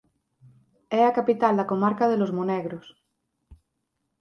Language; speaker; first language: Galician; native; Galician